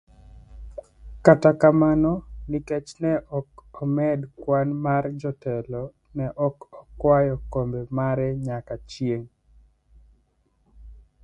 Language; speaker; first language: English; non-native, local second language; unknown